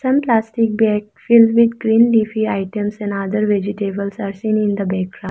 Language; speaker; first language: English; non-native, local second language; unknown